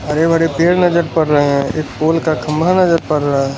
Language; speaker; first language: Hindi; non-native, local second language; Gujarati